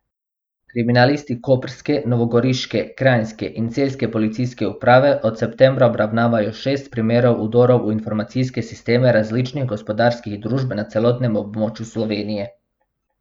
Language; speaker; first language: Slovenian; non-native, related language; Bosnian